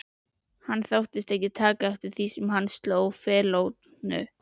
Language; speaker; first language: Icelandic; native; Icelandic